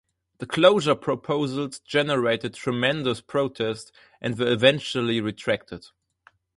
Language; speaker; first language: English; non-native, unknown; German